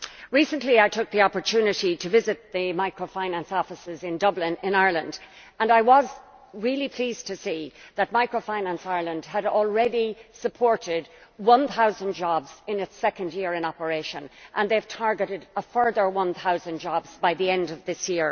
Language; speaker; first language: English; native; English